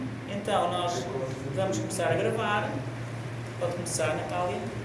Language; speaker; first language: Portuguese; native; Portuguese